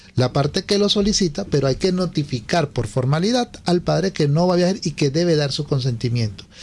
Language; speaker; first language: Spanish; native; Spanish